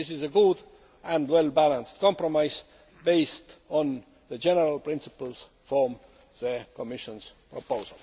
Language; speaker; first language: English; non-native, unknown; Estonian